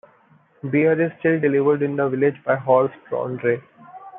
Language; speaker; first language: English; non-native, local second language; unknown